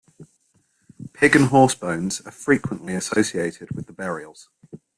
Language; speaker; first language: English; native; English